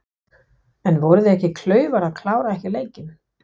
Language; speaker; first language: Icelandic; non-native, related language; Danish